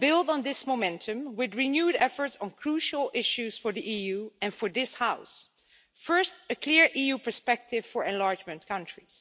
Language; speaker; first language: English; non-native, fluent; Dutch